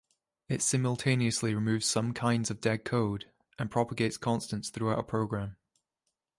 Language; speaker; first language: English; native; English